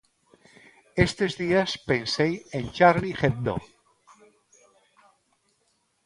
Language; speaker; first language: Galician; non-native, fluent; Spanish